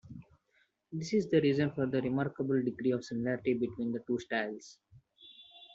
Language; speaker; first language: English; non-native, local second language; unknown